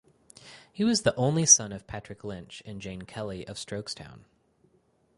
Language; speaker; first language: English; native; English